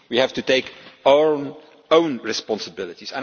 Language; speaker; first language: English; non-native, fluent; Dutch